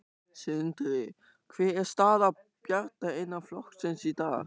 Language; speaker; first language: Icelandic; non-native, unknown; German